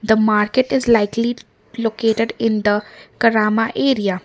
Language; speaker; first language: English; non-native, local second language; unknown